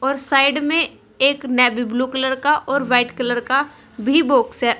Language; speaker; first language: Hindi; native; Hindi